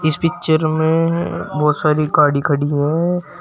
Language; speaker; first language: Hindi; native; Hindi